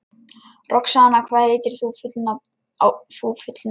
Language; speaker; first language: Icelandic; non-native, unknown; Lithuanian